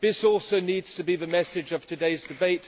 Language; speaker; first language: English; non-native, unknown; German